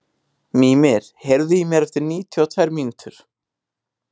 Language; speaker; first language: Icelandic; native; Icelandic